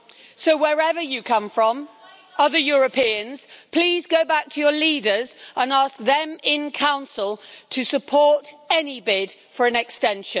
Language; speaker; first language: English; native; English